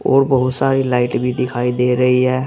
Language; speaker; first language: Hindi; native; Hindi